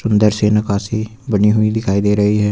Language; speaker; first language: Hindi; native; Hindi